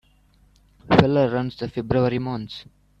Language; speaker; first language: English; native; English